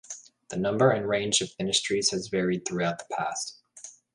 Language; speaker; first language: English; native; English